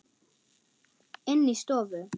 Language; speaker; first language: Icelandic; non-native, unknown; German